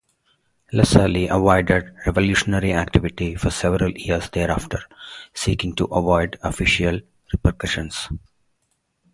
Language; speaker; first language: English; non-native, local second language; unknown